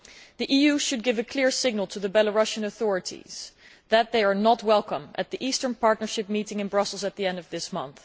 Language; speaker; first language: English; non-native, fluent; Dutch